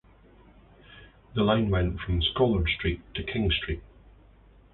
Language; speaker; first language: English; native; English